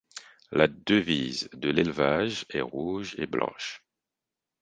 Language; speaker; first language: French; non-native, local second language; Haitian Creole